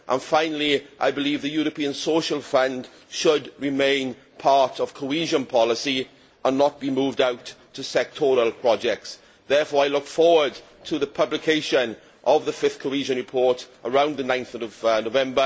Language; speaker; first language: English; native; English